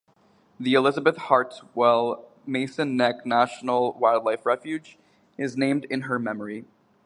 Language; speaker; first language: English; native; English